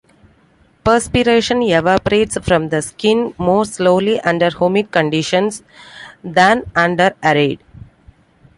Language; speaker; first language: English; non-native, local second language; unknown